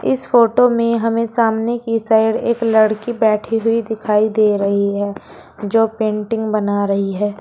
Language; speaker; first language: Hindi; native; Hindi